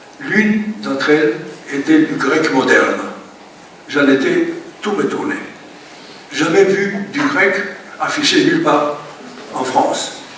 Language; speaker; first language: French; non-native, fluent; Greek